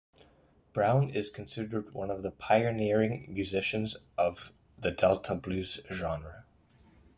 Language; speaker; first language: English; native; English